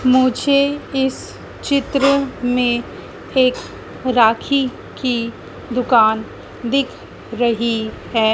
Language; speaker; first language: Hindi; native; Hindi